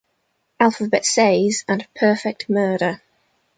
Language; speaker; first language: English; native; English